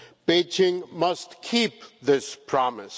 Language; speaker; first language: English; non-native, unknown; German